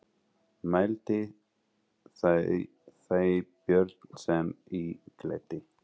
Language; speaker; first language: Icelandic; non-native, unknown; English